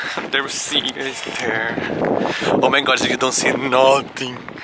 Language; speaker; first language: English; non-native, learner; Portuguese